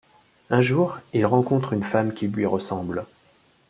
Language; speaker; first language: French; native; French